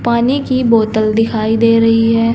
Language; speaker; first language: Hindi; native; Hindi